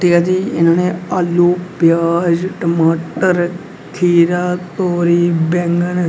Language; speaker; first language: Hindi; non-native, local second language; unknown